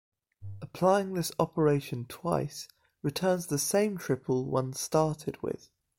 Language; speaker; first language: English; native; English